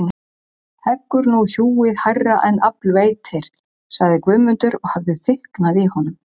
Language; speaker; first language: Icelandic; native; Icelandic